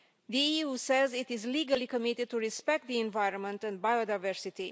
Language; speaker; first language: English; non-native, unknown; Romanian